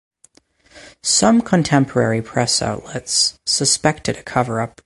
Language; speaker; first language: English; native; English